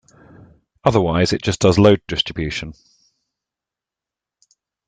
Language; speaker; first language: English; native; English